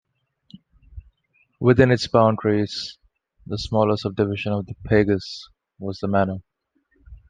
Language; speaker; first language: English; non-native, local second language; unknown